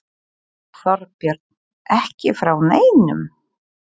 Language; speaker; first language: Icelandic; non-native, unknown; Polish